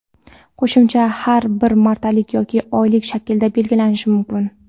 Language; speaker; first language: Uzbek; non-native, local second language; Kara-Kalpak